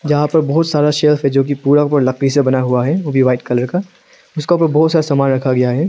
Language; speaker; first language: Hindi; non-native, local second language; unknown